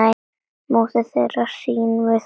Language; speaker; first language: Icelandic; non-native, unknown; Latvian